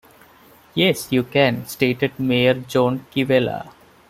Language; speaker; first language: English; non-native, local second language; Malayalam